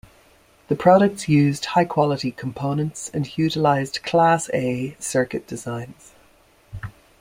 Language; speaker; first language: English; native; English